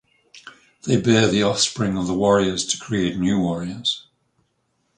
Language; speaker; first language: English; native; English